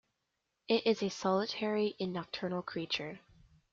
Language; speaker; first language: English; native; English